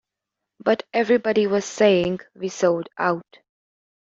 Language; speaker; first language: English; native; English